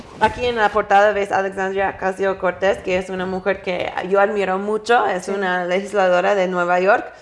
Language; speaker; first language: Spanish; non-native, fluent; English